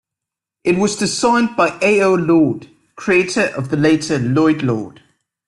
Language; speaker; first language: English; native; English